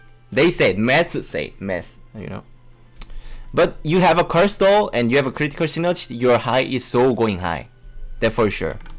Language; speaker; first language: English; non-native, learner; Korean